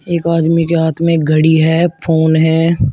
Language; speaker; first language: Hindi; native; Hindi